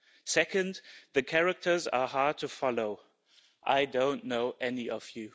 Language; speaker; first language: English; non-native, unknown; German